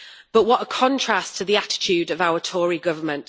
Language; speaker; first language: English; native; English